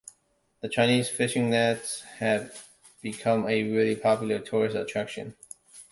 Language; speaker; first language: English; non-native, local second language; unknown